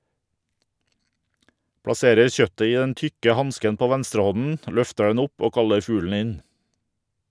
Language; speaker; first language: Norwegian; native; Norwegian